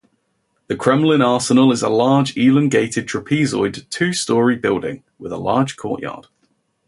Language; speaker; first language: English; native; English